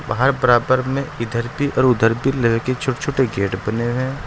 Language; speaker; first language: Hindi; native; Hindi